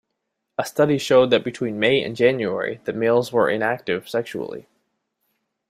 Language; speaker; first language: English; native; English